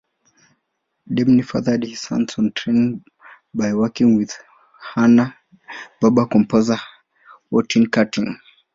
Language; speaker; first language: English; non-native, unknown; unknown